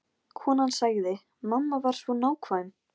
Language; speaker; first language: Icelandic; non-native, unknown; Polish